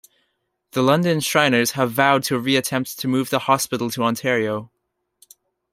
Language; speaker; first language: English; native; English